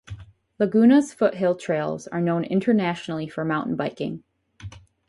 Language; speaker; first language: English; native; English